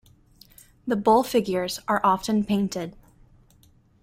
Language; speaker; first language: English; native; English